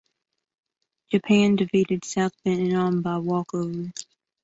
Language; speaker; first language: English; native; English